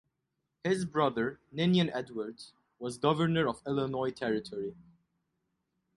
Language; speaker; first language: English; non-native, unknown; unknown